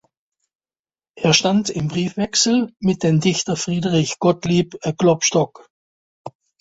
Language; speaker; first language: German; non-native, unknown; Dutch